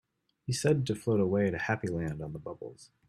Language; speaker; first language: English; native; English